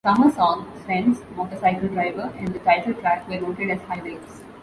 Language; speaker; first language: English; non-native, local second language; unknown